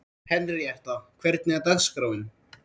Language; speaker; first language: Icelandic; native; Icelandic